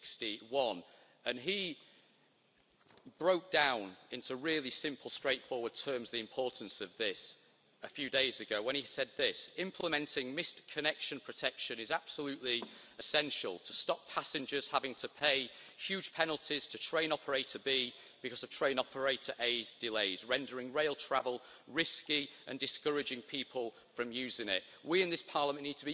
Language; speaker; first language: English; native; English